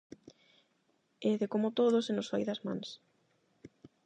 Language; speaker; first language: Galician; non-native, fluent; Spanish